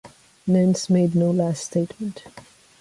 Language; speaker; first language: English; native; English